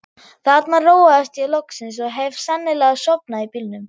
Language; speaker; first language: Icelandic; non-native, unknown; German